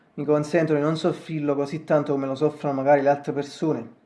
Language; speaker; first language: Italian; native; Italian